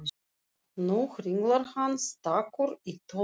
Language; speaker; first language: Icelandic; non-native, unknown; Russian